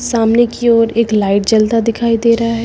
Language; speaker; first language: Hindi; native; Hindi